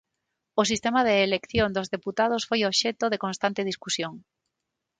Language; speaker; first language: Galician; non-native, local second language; Spanish